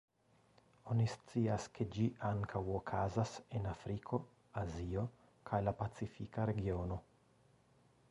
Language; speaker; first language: Esperanto; non-native, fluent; Italian